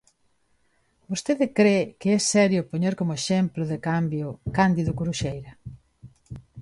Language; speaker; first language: Galician; non-native, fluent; Spanish